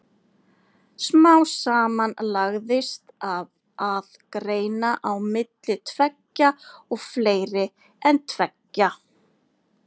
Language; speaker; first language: Icelandic; native; Icelandic